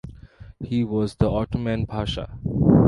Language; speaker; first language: English; non-native, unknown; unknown